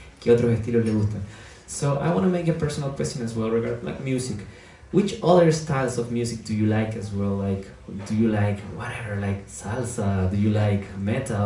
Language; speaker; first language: English; non-native, fluent; Spanish